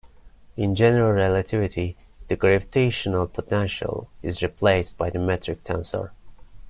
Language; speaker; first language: English; non-native, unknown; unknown